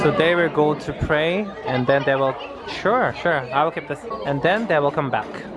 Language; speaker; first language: English; non-native, learner; Korean